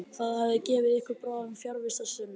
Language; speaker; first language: Icelandic; native; Icelandic